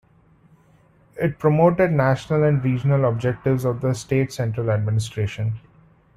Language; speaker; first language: English; non-native, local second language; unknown